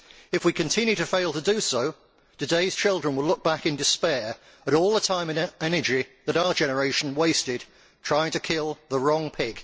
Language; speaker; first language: English; native; English